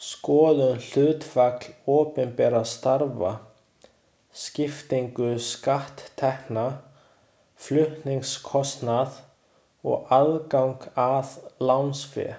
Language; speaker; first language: Icelandic; non-native, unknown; Chinese